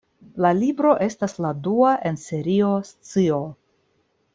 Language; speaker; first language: Esperanto; non-native, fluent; Russian